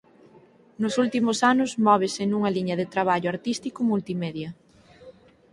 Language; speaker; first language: Galician; native; Galician